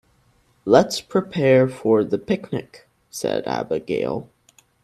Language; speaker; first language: English; native; English